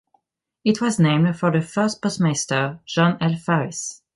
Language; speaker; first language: English; non-native, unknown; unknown